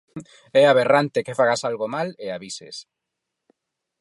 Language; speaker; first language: Galician; non-native, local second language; Spanish